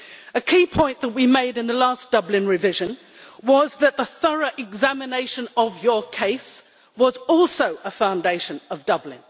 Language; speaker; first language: English; native; English